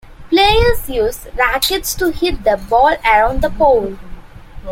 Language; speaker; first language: English; non-native, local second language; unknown